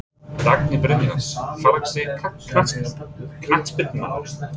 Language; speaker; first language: Icelandic; non-native, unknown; English